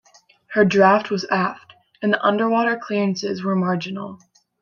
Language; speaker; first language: English; native; English